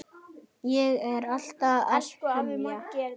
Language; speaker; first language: Icelandic; native; Icelandic